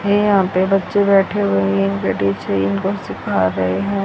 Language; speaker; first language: Hindi; native; Hindi